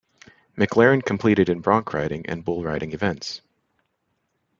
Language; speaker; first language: English; native; English